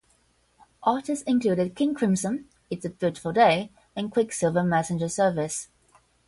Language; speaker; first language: English; non-native, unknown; Portuguese